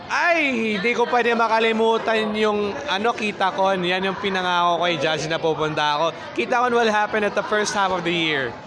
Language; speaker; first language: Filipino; non-native, local second language; Cebuano